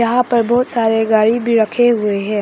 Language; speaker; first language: Hindi; non-native, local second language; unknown